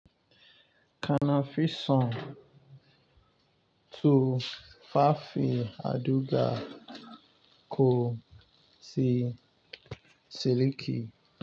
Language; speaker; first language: Hausa; non-native, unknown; Yoruba